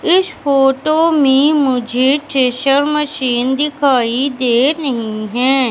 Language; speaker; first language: Hindi; native; Hindi